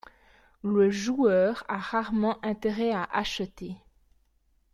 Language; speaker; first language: French; native; French